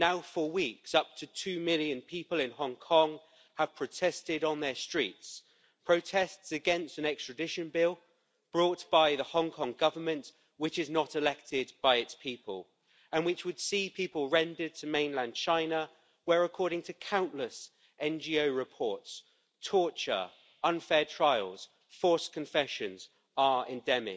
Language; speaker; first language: English; native; English